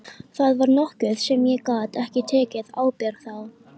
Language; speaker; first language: Icelandic; native; Icelandic